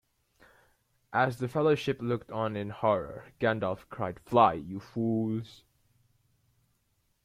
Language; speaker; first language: English; native; English